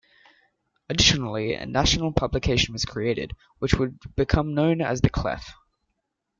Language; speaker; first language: English; native; English